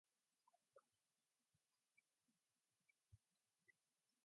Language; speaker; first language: English; non-native, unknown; Mongolian